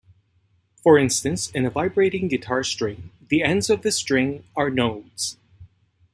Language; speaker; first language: English; native; English